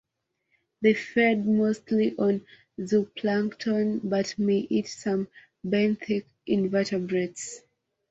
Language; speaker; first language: English; non-native, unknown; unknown